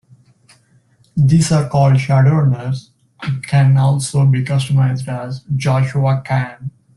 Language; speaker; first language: English; non-native, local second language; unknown